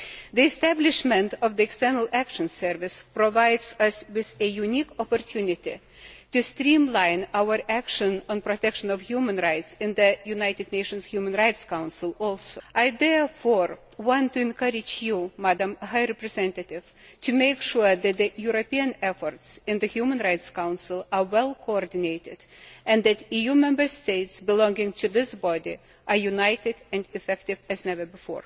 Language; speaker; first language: English; non-native, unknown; Lithuanian